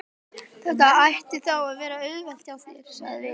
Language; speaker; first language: Icelandic; native; Icelandic